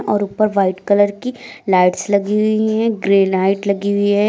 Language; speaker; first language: Hindi; native; Hindi